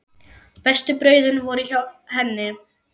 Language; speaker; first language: Icelandic; non-native, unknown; German